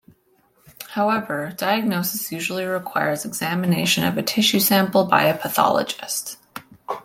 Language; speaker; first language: English; native; English